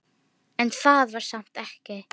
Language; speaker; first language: Icelandic; non-native, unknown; Filipino